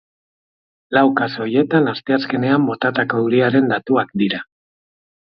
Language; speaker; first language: Basque; non-native, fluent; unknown